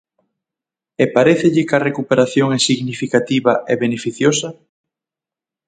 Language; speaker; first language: Galician; native; Galician